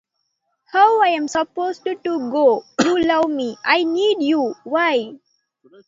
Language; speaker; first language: English; non-native, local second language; Tamil